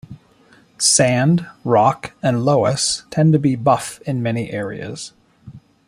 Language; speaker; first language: English; native; English